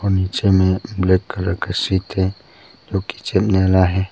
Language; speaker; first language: Hindi; early bilingual, other home language; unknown